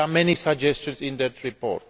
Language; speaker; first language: English; non-native, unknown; Greek